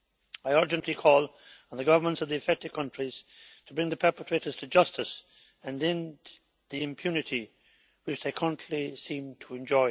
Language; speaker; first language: English; native; English